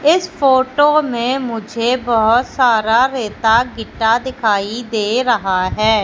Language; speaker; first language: Hindi; native; Hindi